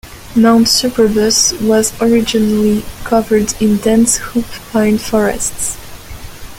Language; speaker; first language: English; non-native, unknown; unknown